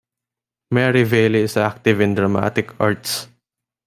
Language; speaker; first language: English; non-native, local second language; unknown